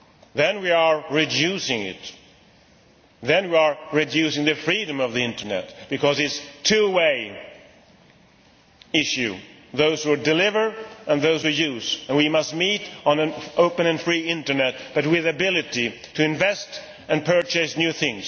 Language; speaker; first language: English; non-native, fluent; Swedish